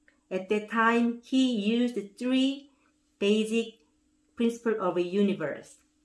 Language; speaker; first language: English; non-native, fluent; Korean